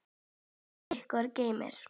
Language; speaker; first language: Icelandic; native; Icelandic